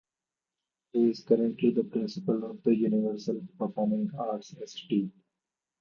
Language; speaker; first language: English; non-native, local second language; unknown